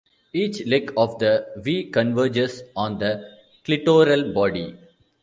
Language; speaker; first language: English; non-native, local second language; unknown